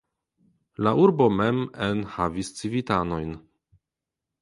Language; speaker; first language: Esperanto; non-native, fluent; Polish